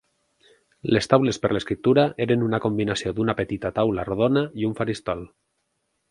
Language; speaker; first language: Catalan; native; Catalan